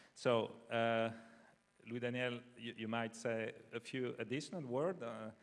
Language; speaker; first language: English; non-native, fluent; French